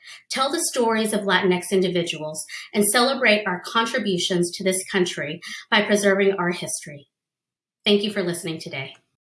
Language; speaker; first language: English; early bilingual, other home language; Spanish